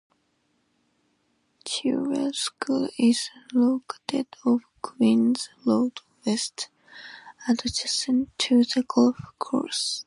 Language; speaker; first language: English; non-native, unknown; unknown